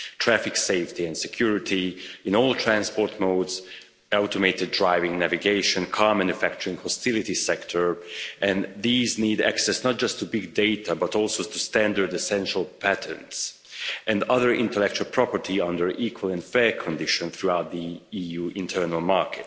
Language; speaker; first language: English; non-native, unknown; Hungarian